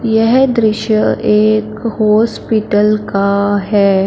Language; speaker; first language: Hindi; non-native, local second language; Punjabi